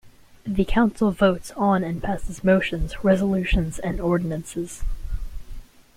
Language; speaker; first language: English; native; English